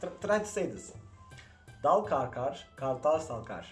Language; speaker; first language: English; non-native, fluent; Turkish